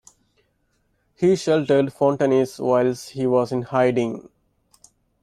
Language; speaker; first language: English; non-native, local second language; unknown